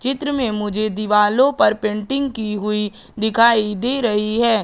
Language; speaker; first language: Hindi; native; Hindi